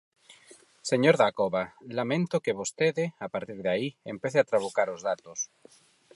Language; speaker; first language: Galician; non-native, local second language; Spanish